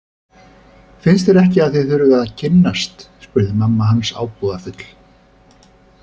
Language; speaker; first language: Icelandic; native; Icelandic